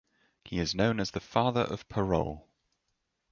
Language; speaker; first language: English; native; English